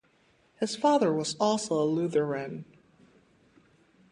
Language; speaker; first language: English; native; English